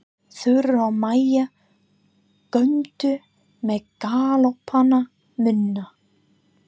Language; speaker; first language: Icelandic; non-native, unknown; English